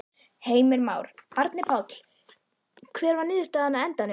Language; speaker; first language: Icelandic; native; Icelandic